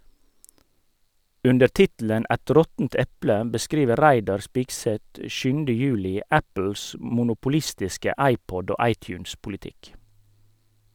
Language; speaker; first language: Norwegian; native; Norwegian